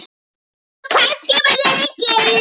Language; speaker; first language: Icelandic; non-native, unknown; Polish